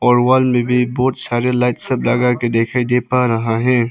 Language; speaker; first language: Hindi; non-native, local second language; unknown